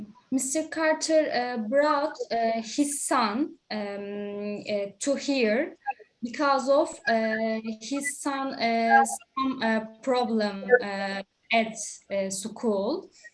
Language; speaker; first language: English; non-native, learner; Turkish